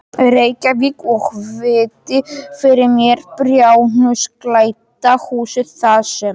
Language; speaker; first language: Icelandic; non-native, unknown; Polish